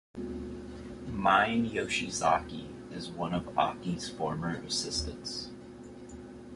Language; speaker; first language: English; native; English